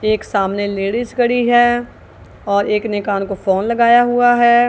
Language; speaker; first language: Hindi; non-native, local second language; Punjabi